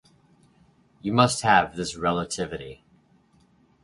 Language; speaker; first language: English; native; English